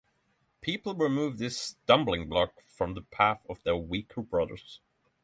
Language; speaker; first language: English; non-native, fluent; Norwegian